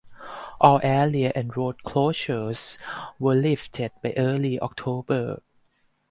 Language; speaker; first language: English; non-native, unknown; Thai